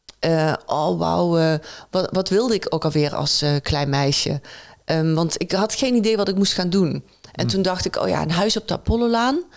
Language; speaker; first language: Dutch; native; Dutch